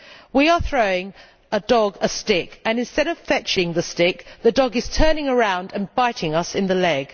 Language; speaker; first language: English; native; English